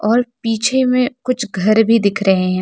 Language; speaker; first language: Hindi; non-native, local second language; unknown